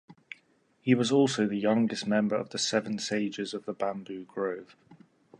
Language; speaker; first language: English; native; English